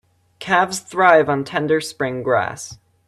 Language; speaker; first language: English; native; English